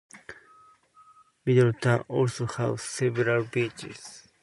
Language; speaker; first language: English; non-native, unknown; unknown